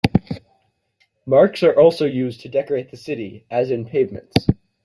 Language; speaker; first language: English; native; English